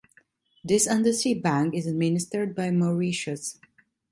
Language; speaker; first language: English; non-native, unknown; Italian